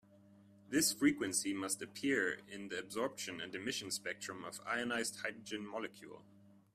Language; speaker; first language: English; non-native, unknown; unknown